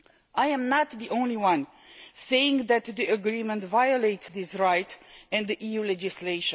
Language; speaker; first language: English; non-native, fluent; Romanian